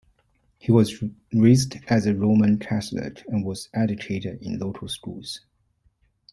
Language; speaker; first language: English; non-native, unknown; Chinese